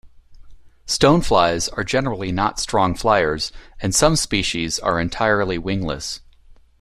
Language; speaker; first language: English; native; English